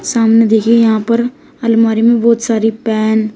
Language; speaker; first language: Hindi; native; Hindi